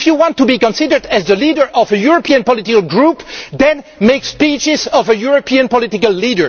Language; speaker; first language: English; non-native, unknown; French